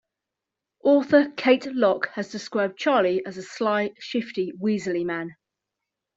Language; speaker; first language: English; native; English